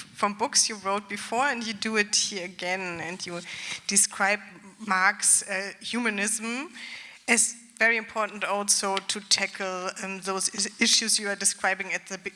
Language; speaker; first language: English; non-native, fluent; German